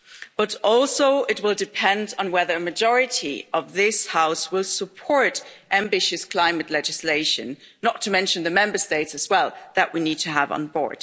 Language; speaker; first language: English; non-native, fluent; German